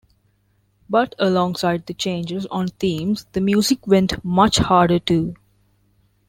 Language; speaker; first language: English; non-native, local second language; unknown